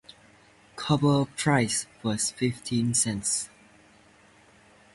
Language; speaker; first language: English; native; English